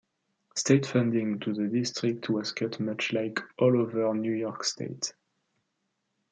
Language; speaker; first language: English; non-native, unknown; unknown